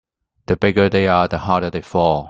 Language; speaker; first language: English; non-native, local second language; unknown